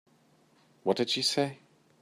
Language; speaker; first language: English; native; English